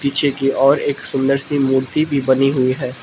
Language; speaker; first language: Hindi; non-native, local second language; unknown